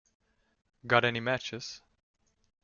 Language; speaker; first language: English; non-native, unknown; German